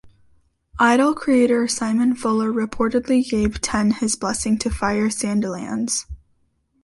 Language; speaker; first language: English; native; English